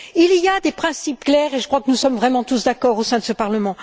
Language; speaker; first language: French; native; French